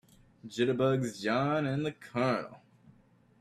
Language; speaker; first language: English; native; English